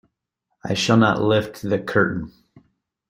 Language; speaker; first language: English; native; English